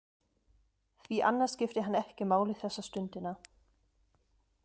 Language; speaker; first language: Icelandic; non-native, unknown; German